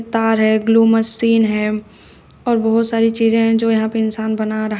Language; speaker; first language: Hindi; native; Hindi